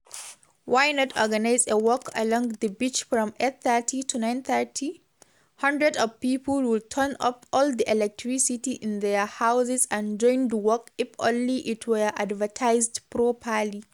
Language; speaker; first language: English; non-native, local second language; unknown